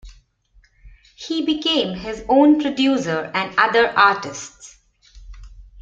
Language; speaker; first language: English; non-native, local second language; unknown